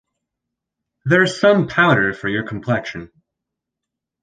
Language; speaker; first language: English; native; English